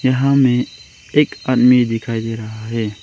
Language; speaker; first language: Hindi; non-native, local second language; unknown